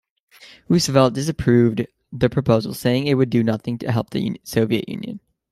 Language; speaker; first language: English; native; English